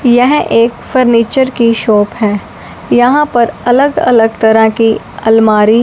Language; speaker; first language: Hindi; non-native, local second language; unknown